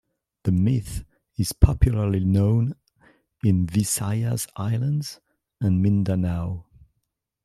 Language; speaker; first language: English; non-native, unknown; French